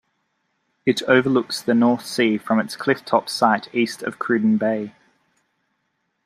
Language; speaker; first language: English; native; English